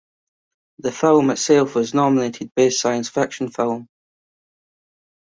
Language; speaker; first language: English; native; English